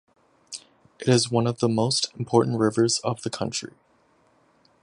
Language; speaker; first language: English; native; English